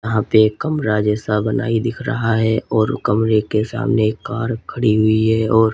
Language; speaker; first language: Hindi; native; Hindi